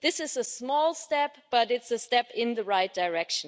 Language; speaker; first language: English; non-native, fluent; German